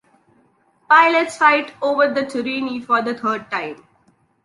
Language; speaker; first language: English; non-native, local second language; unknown